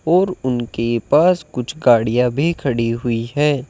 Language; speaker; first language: Hindi; native; Hindi